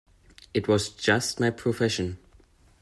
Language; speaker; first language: English; non-native, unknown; German